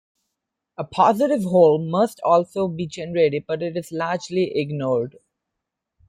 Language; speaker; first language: English; non-native, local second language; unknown